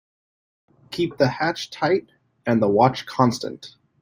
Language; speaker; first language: English; native; English